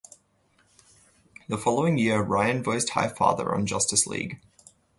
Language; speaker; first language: English; native; English